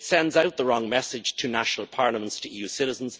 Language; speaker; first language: English; native; English